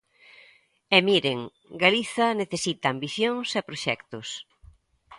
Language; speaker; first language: Galician; native; Galician